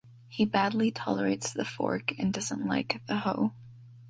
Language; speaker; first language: English; native; English